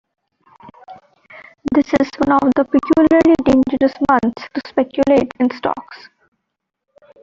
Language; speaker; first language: English; non-native, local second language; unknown